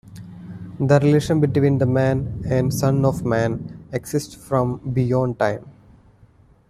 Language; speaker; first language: English; non-native, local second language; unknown